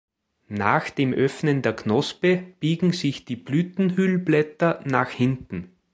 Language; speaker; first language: German; native; German